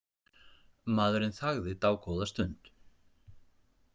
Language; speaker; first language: Icelandic; native; Icelandic